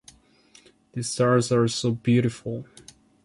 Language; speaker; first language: English; non-native, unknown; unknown